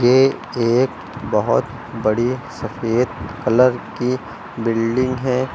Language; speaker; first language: Hindi; native; Hindi